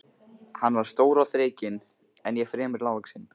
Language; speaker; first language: Icelandic; native; Icelandic